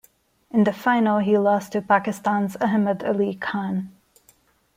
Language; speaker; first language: English; non-native, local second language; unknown